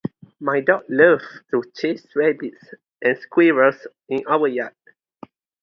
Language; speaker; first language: English; non-native, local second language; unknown